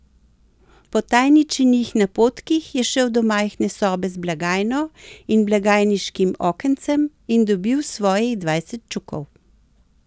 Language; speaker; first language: Slovenian; native; Slovenian